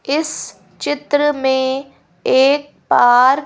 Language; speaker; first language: Hindi; native; Hindi